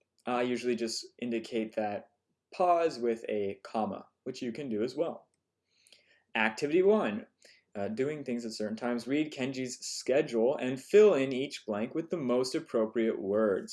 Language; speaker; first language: English; native; English